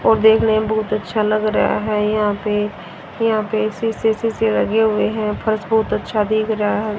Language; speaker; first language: Hindi; native; Hindi